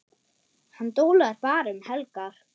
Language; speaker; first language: Icelandic; non-native, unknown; German